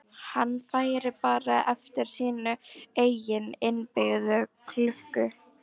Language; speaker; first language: Icelandic; non-native, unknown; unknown